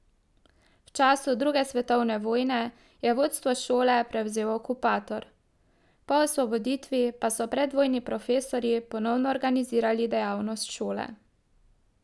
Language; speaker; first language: Slovenian; native; Slovenian